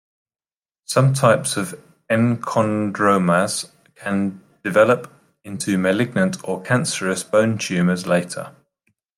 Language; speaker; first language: English; native; English